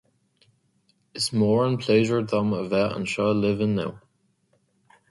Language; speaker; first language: Irish; non-native, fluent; English